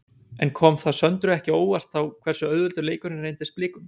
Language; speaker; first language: Icelandic; native; Icelandic